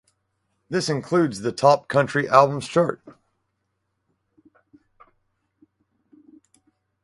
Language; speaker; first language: English; native; English